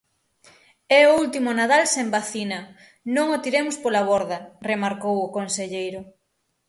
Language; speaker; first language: Galician; native; Galician